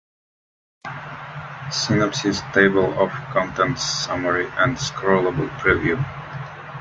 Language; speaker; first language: English; non-native, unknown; Russian